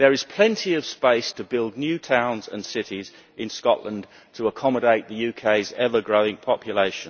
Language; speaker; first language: English; native; English